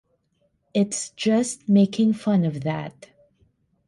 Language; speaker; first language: English; non-native, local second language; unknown